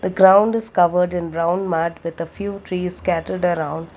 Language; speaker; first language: English; non-native, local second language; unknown